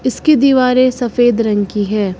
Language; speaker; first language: Hindi; native; Hindi